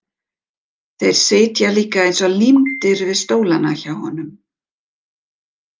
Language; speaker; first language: Icelandic; non-native, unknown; German